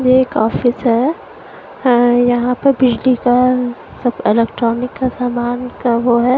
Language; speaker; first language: Hindi; non-native, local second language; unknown